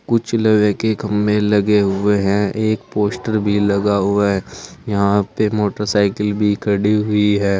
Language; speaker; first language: Hindi; native; Hindi